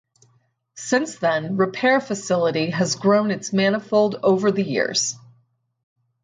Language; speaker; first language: English; native; English